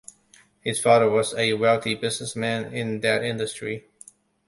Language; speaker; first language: English; non-native, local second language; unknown